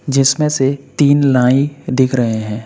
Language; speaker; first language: Hindi; native; Hindi